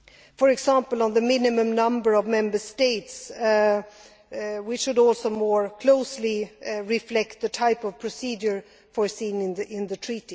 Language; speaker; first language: English; non-native, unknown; Swedish